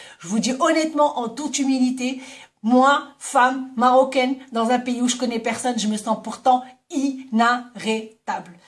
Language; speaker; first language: French; non-native, local second language; Arabic